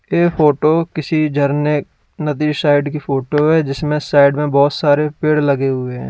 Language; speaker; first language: Hindi; native; Hindi